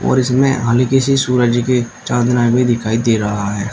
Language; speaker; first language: Hindi; native; Hindi